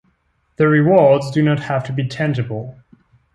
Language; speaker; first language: English; non-native, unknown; French